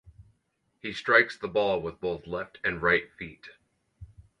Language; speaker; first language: English; native; English